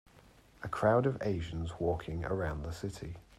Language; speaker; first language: English; native; English